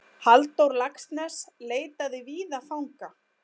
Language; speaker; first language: Icelandic; native; Icelandic